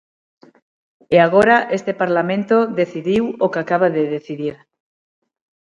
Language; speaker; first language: Galician; non-native, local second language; Spanish